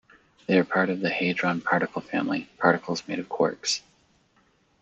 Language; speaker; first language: English; native; English